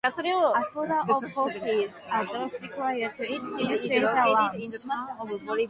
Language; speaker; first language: English; non-native, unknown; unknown